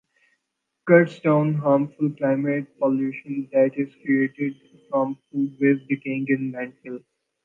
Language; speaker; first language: English; non-native, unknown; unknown